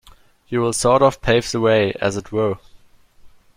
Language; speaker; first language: English; non-native, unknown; German